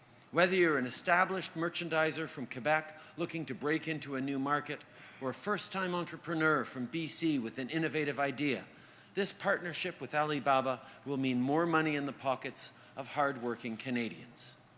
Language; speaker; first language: English; native; English